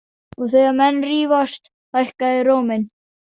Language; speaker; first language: Icelandic; non-native, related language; Danish